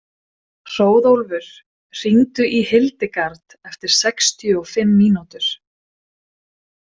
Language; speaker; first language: Icelandic; non-native, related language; Swedish